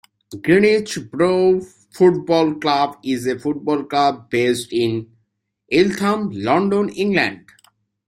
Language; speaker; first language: English; native; English